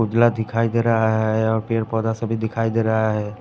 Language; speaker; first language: Hindi; non-native, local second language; Bhojpuri